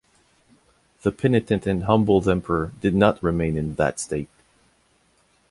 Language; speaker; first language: English; non-native, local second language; French